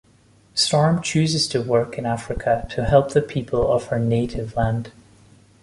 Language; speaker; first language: English; non-native, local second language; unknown